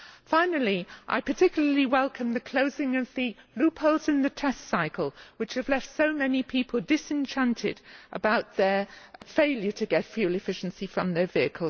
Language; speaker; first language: English; native; English